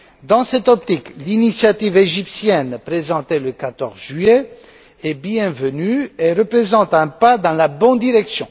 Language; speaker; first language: French; non-native, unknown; Romanian